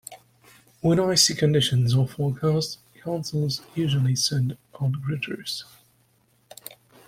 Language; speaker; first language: English; non-native, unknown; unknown